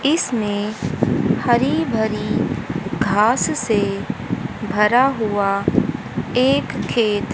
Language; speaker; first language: Hindi; native; Hindi